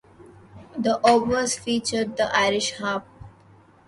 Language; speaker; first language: English; non-native, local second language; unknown